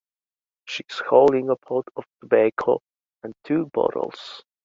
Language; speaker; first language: English; native; English